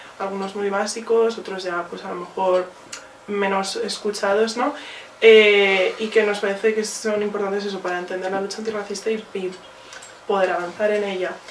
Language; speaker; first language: Spanish; early bilingual, other home language; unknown